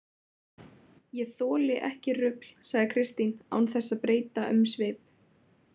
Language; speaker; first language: Icelandic; native; Icelandic